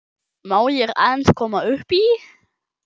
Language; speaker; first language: Icelandic; non-native, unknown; German